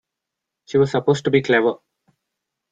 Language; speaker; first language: English; non-native, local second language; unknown